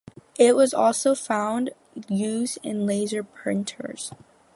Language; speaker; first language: English; native; English